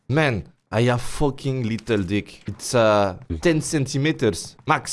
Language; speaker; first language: English; non-native, learner; French